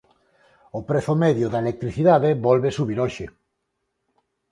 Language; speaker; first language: Galician; non-native, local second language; Spanish